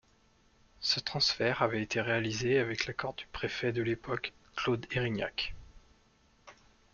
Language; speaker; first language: French; native; French